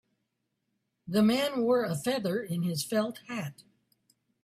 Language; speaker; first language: English; native; English